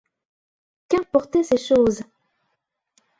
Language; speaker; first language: French; native; French